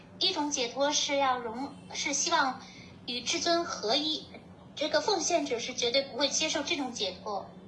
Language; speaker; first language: Chinese; native; Chinese